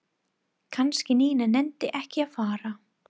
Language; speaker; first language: Icelandic; non-native, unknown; English